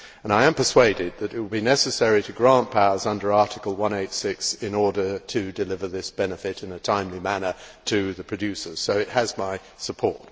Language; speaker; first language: English; native; English